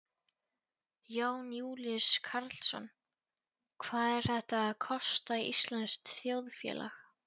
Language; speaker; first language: Icelandic; non-native, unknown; Polish